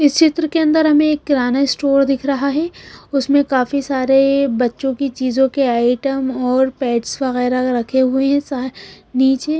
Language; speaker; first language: Hindi; non-native, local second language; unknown